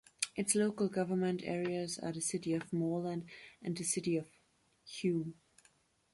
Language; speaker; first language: English; non-native, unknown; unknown